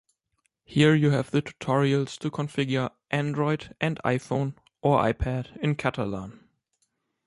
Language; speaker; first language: English; non-native, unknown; German